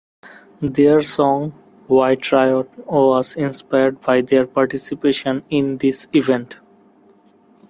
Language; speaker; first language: English; non-native, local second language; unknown